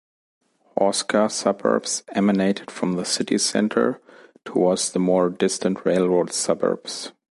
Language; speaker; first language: English; non-native, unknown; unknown